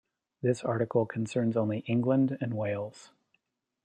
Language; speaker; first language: English; native; English